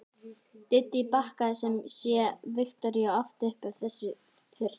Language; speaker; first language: Icelandic; native; Icelandic